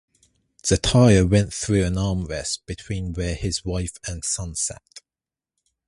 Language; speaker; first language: English; native; English